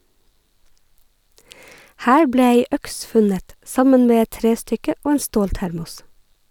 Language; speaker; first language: Norwegian; native; Norwegian